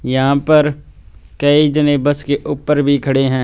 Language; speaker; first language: Hindi; non-native, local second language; Punjabi